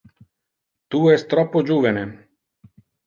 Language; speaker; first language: Interlingua; non-native, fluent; Italian